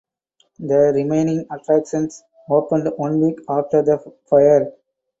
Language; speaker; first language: English; non-native, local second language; Tamil